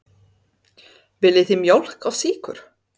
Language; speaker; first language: Icelandic; non-native, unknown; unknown